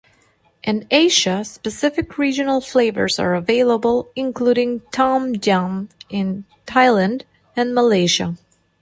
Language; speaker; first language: English; non-native, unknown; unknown